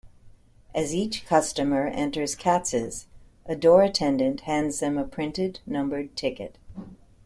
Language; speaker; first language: English; native; English